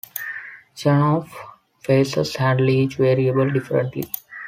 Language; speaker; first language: English; non-native, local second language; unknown